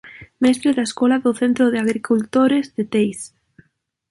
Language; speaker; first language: Galician; non-native, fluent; Spanish